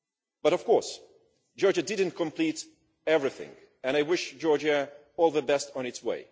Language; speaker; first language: English; non-native, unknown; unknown